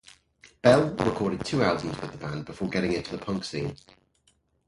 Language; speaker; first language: English; native; English